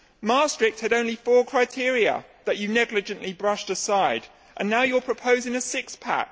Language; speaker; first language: English; native; English